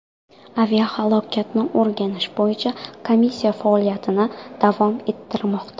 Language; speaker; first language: Uzbek; non-native, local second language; Kara-Kalpak